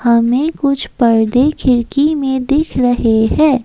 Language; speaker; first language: Hindi; non-native, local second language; Assamese